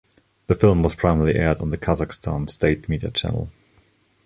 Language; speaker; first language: English; non-native, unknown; German